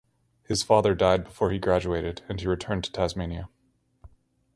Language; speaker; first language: English; native; English